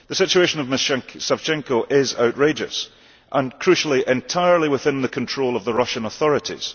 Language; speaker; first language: English; early bilingual, heritage; English